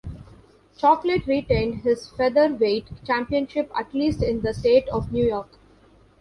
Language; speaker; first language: English; non-native, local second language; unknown